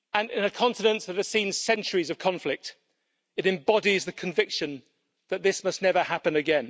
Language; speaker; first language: English; native; English